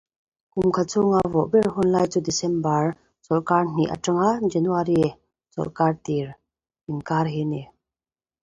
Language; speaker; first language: English; native; English